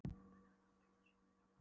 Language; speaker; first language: Icelandic; non-native, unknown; Polish